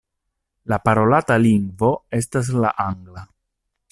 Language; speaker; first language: Esperanto; non-native, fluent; Italian